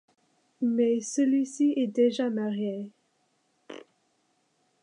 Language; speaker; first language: French; non-native, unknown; English